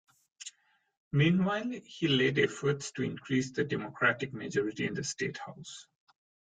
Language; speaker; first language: English; non-native, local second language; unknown